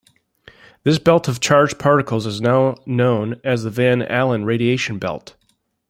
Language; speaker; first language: English; native; English